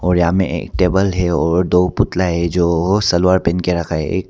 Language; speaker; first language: Hindi; non-native, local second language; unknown